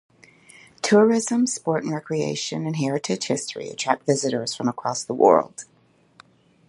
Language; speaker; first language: English; native; English